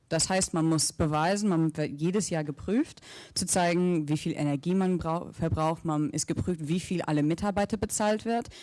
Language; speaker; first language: German; non-native, fluent; English